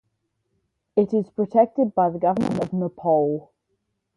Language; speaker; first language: English; native; English